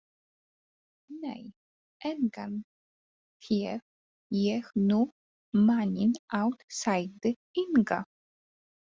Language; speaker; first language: Icelandic; non-native, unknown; Polish